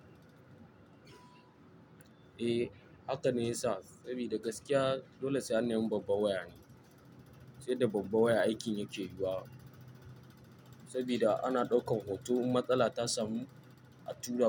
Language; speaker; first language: Hausa; non-native, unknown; Yoruba